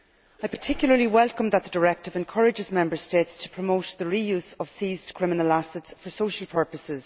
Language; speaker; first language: English; native; English